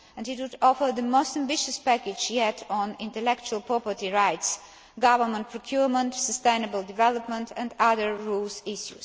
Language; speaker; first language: English; non-native, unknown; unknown